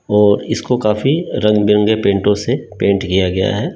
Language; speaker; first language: Hindi; native; Hindi